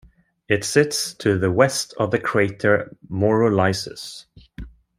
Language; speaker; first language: English; non-native, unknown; Swedish